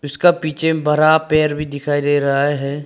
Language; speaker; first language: Hindi; non-native, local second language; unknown